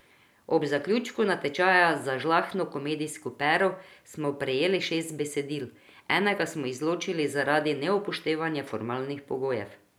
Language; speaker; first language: Slovenian; non-native, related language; Croatian